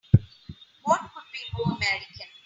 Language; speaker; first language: English; non-native, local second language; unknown